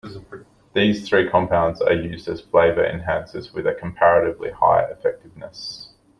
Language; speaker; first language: English; native; English